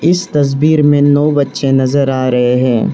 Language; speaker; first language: Hindi; non-native, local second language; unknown